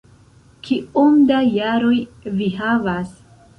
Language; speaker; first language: Esperanto; non-native, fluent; Central Kurdish